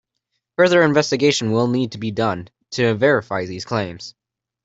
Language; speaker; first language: English; native; English